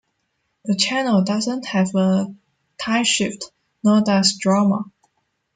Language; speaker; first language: English; non-native, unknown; Chinese